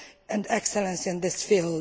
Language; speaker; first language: English; non-native, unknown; Romanian